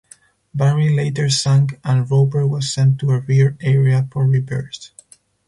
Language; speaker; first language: English; non-native, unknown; Spanish